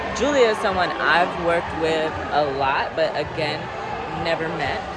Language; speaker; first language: English; native; English